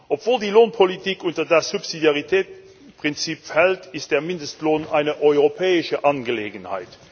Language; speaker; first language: German; non-native, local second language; Luxembourgish